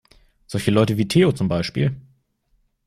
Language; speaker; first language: German; native; German